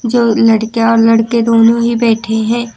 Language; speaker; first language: Hindi; native; Hindi